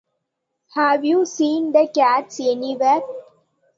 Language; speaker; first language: English; non-native, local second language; Tamil